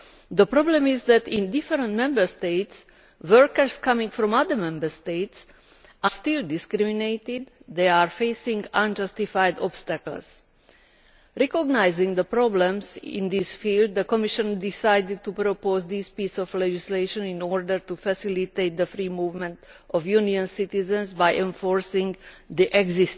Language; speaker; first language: English; non-native, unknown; Hungarian